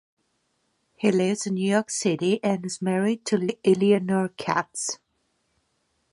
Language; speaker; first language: English; non-native, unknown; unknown